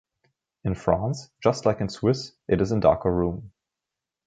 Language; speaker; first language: English; non-native, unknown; German